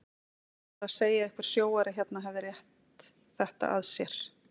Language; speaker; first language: Icelandic; native; Icelandic